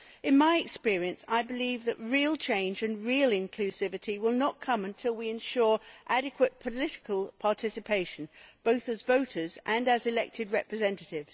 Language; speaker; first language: English; native; English